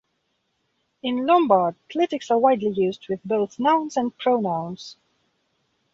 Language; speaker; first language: English; non-native, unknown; Belarusian